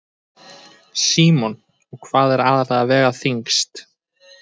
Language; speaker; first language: Icelandic; native; Icelandic